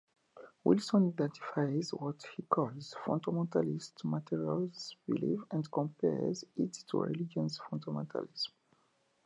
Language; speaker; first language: English; native; English